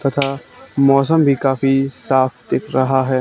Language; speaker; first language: Hindi; native; Hindi